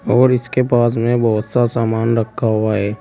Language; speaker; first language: Hindi; native; Hindi